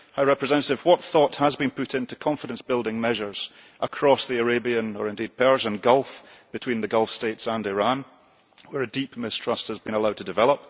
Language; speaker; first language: English; early bilingual, heritage; English